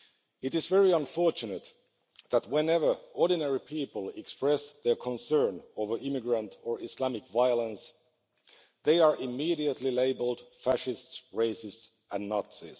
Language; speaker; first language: English; non-native, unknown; Finnish